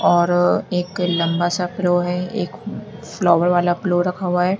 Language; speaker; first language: Hindi; native; Hindi